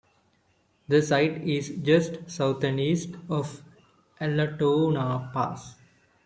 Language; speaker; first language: English; non-native, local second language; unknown